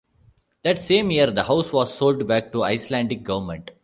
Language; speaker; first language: English; non-native, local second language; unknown